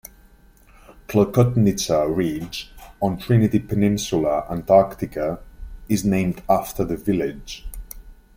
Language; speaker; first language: English; native; English